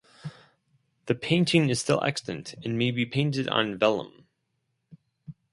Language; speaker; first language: English; non-native, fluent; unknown